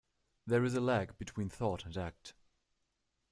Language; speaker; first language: English; non-native, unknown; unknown